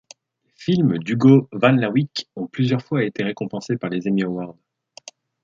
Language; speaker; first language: French; native; French